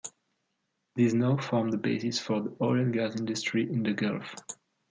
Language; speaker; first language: English; non-native, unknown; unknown